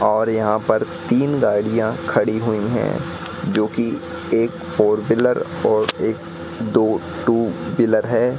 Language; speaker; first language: Hindi; native; Hindi